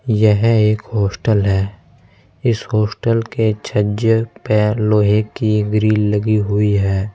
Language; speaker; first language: Hindi; native; Hindi